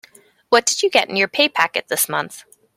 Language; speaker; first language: English; native; English